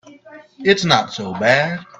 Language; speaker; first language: English; native; English